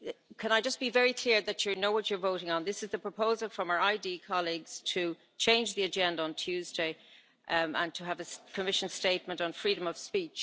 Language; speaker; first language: English; native; English